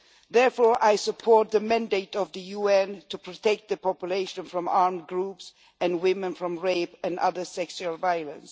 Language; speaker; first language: English; non-native, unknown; Swedish